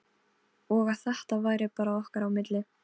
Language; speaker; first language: Icelandic; non-native, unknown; Polish